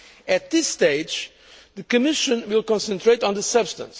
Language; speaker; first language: English; non-native, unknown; Portuguese